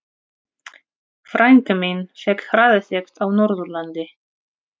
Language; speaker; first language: Icelandic; non-native, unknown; Russian